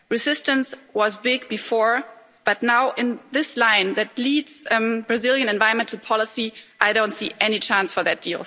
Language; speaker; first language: English; non-native, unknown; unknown